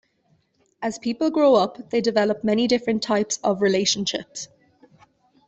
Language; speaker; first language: English; non-native, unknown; German